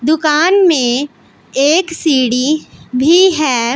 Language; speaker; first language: Hindi; non-native, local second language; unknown